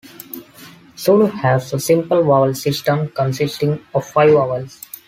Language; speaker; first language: English; non-native, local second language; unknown